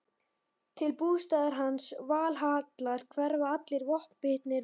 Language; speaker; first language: Icelandic; native; Icelandic